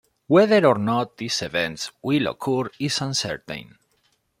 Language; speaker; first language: English; non-native, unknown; Spanish